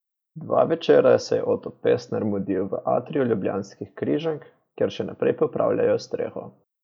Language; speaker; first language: Slovenian; native; Slovenian